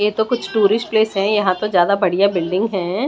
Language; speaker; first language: Hindi; non-native, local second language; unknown